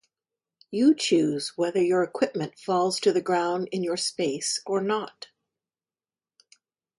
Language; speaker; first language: English; native; English